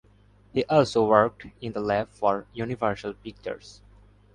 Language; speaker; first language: English; non-native, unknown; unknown